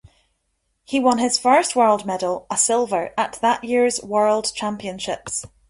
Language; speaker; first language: English; native; English